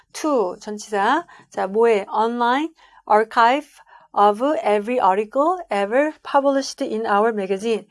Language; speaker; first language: English; non-native, fluent; Korean